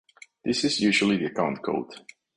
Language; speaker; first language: English; non-native, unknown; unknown